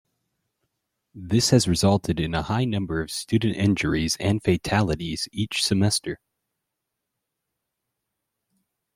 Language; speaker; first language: English; native; English